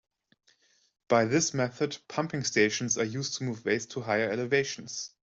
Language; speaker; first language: English; non-native, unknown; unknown